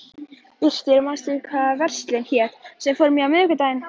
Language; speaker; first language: Icelandic; native; Icelandic